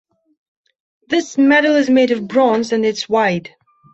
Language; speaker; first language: English; non-native, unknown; Belarusian